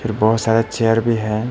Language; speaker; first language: Hindi; non-native, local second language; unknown